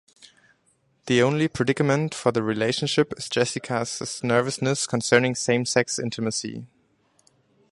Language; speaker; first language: English; non-native, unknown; German